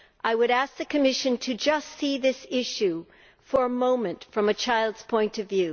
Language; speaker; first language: English; native; English